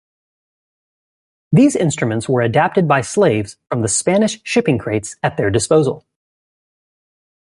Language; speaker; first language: English; native; English